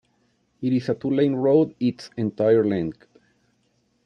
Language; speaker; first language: English; non-native, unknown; Spanish